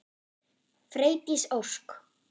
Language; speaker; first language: Icelandic; non-native, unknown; German